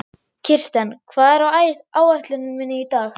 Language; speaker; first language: Icelandic; non-native, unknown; German